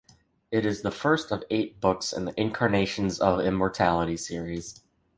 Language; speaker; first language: English; native; English